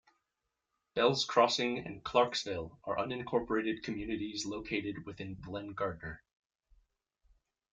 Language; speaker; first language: English; native; English